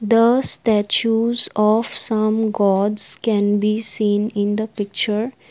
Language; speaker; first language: English; non-native, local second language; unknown